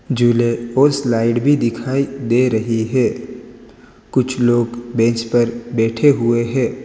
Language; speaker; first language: Hindi; non-native, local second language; Gujarati